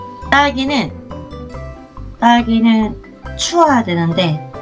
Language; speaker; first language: Korean; native; Korean